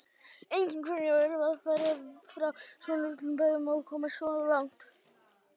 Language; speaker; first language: Icelandic; native; Icelandic